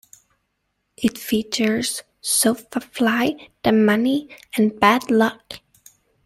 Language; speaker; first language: English; native; English